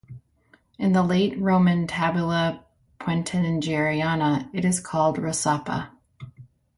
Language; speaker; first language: English; native; English